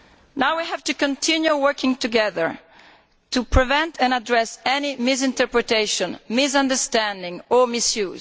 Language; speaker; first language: English; non-native, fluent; Italian